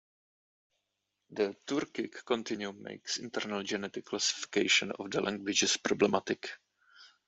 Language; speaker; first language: English; non-native, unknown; Czech